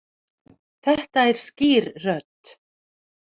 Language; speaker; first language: Icelandic; native; Icelandic